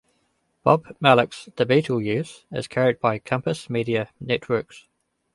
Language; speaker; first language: English; native; English